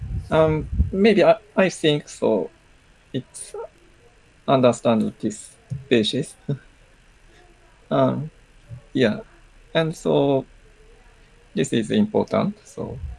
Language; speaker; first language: English; non-native, learner; Japanese